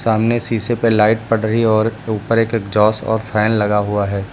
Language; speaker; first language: Hindi; native; Hindi